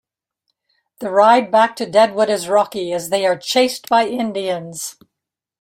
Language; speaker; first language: English; native; English